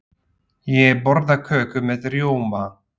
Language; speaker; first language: Icelandic; non-native, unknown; Slovak